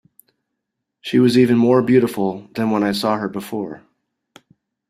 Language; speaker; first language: English; native; English